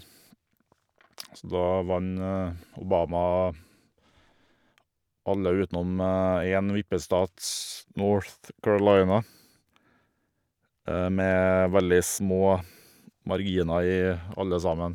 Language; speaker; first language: Norwegian; native; Norwegian